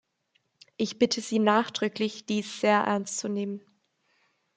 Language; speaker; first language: German; native; German